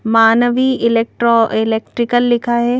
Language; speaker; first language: Hindi; native; Hindi